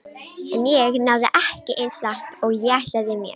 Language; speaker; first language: Icelandic; non-native, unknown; Romanian